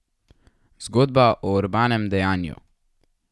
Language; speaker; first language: Slovenian; native; Slovenian